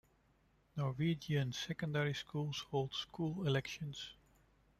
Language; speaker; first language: English; non-native, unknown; Dutch